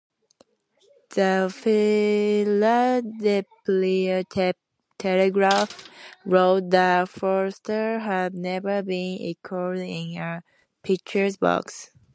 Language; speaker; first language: English; native; English